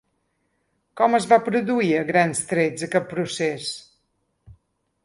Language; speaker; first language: Catalan; native; Catalan